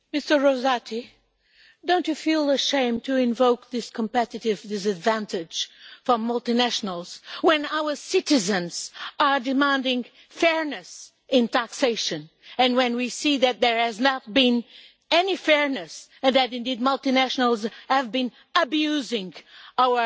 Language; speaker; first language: English; non-native, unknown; Portuguese